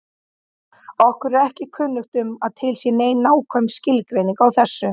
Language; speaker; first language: Icelandic; native; Icelandic